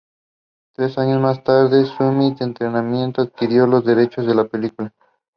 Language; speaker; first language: English; non-native, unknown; Spanish